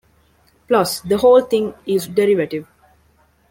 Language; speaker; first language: English; non-native, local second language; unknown